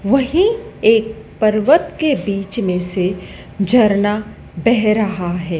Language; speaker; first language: Hindi; native; Hindi